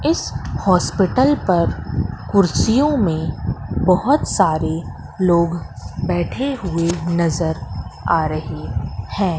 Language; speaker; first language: Hindi; native; Hindi